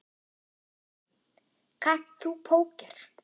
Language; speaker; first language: Icelandic; non-native, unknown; German